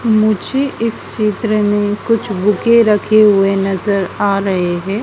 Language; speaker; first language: Hindi; native; Hindi